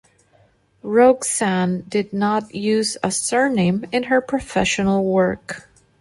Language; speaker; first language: English; non-native, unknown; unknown